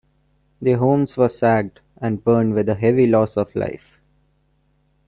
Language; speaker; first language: English; non-native, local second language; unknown